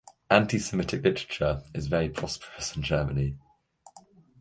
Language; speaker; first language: English; native; English